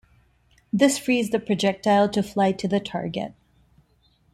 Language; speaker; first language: English; non-native, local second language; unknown